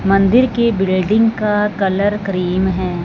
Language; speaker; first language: Hindi; non-native, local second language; Punjabi